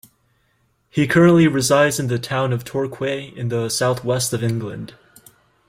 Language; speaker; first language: English; native; English